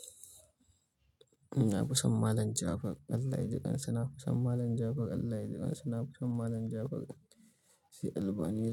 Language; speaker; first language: Hausa; native; Hausa